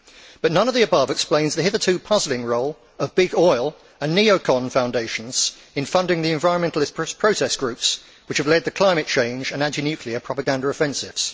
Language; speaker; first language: English; native; English